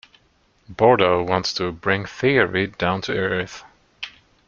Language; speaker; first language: English; non-native, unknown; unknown